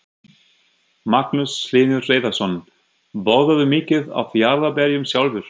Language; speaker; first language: Icelandic; non-native, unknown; German